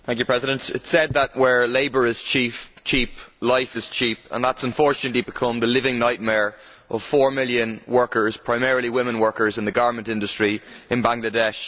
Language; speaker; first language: English; native; English